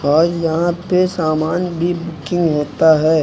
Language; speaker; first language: Hindi; native; Hindi